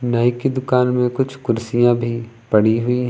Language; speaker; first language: Hindi; native; Hindi